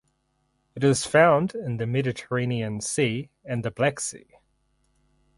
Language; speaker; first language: English; native; English